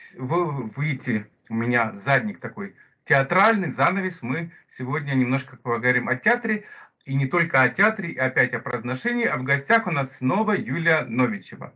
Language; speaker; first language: Russian; native; Russian